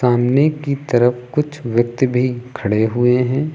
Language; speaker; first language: Hindi; native; Hindi